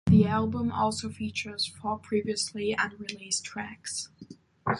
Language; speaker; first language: English; non-native, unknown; German